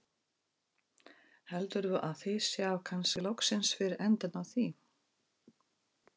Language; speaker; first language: Icelandic; non-native, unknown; Russian